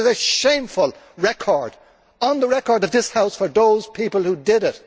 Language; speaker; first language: English; native; English